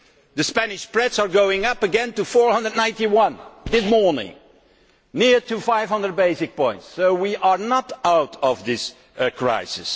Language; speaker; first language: English; non-native, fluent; Dutch